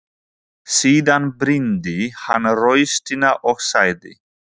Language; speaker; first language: Icelandic; non-native, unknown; Polish